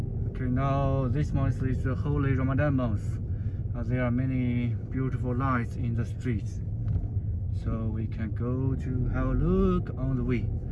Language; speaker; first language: English; non-native, learner; Chinese